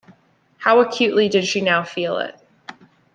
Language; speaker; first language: English; native; English